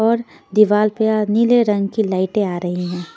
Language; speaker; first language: Hindi; native; Hindi